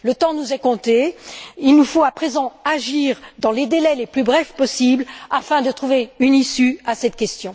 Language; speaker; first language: French; native; French